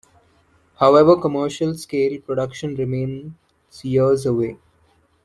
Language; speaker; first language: English; non-native, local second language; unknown